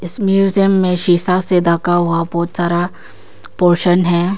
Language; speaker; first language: Hindi; non-native, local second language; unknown